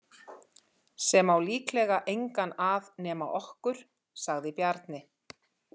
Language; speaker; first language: Icelandic; native; Icelandic